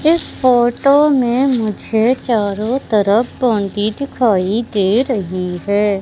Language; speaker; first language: Hindi; native; Hindi